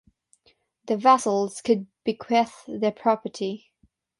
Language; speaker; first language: English; non-native, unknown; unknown